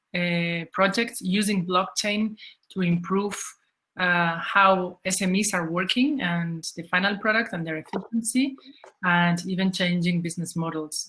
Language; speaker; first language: English; non-native, fluent; Spanish